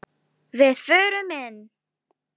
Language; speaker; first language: Icelandic; non-native, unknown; Filipino